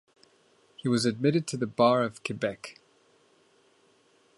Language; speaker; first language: English; native; English